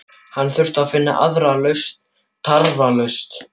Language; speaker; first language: Icelandic; non-native, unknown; German